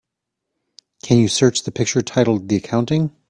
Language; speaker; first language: English; native; English